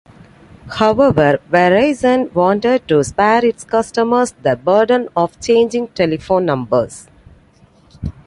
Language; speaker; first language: English; non-native, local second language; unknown